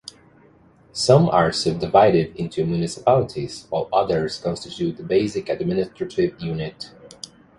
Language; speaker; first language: English; native; English